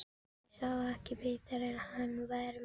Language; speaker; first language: Icelandic; non-native, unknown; Filipino